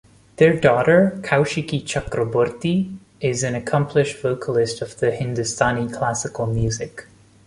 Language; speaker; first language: English; non-native, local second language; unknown